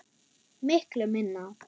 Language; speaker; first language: Icelandic; non-native, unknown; German